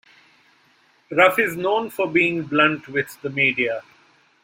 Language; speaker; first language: English; non-native, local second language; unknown